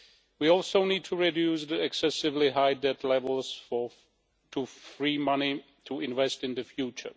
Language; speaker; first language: English; non-native, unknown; Czech